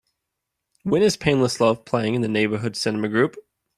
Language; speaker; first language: English; native; English